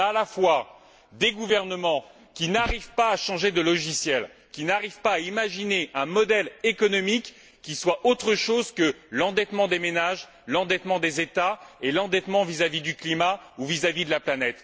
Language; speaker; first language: French; native; French